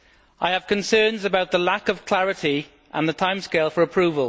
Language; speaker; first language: English; native; English